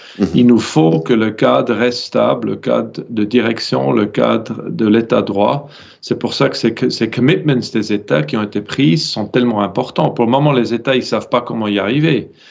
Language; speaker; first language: French; non-native, fluent; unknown